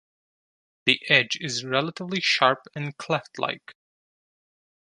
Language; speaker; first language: English; non-native, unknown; Turkish